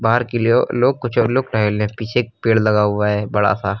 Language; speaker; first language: Hindi; native; Hindi